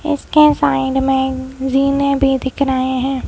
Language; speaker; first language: Hindi; native; Hindi